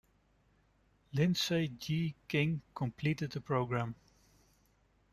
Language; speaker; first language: English; non-native, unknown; Dutch